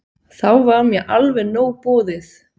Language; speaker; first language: Icelandic; non-native, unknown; Swiss German